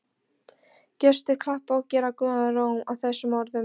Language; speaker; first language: Icelandic; non-native, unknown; Polish